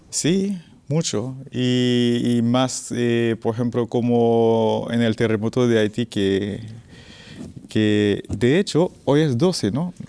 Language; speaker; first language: Spanish; non-native, fluent; Haitian Creole